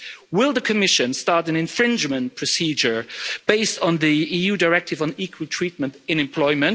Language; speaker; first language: English; non-native, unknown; Luxembourgish